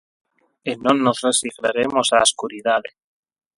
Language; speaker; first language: Galician; non-native, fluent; Spanish